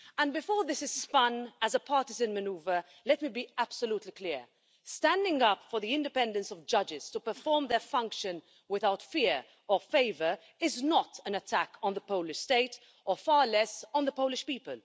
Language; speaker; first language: English; non-native, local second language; Maltese